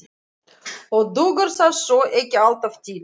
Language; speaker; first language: Icelandic; non-native, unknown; Russian